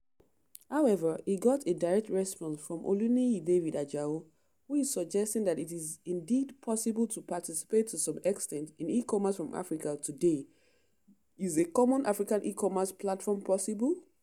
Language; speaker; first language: English; non-native, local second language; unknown